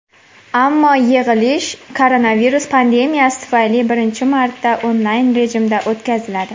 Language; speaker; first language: Uzbek; native; Uzbek